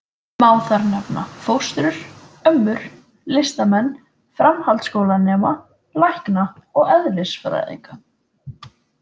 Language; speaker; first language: Icelandic; native; Icelandic